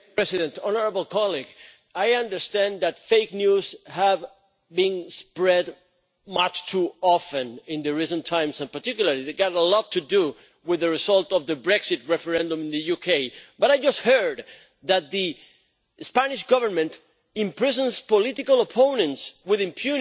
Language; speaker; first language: English; non-native, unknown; Spanish